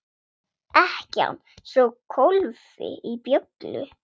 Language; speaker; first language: Icelandic; non-native, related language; Swedish